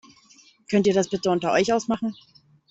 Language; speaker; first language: German; native; German